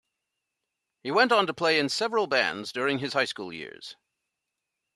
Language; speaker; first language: English; native; English